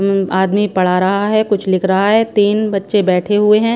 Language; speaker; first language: Hindi; non-native, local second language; Punjabi